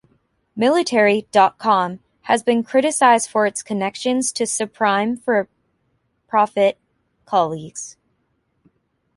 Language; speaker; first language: English; native; English